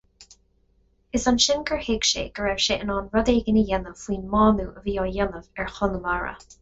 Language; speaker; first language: Irish; non-native, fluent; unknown